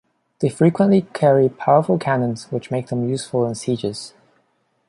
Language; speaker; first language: English; non-native, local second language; Cantonese